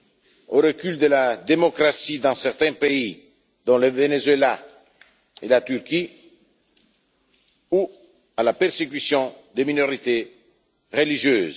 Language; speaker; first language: French; non-native, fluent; Italian